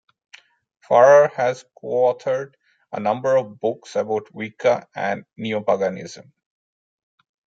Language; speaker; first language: English; non-native, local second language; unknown